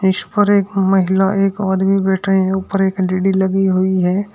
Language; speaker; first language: Hindi; native; Hindi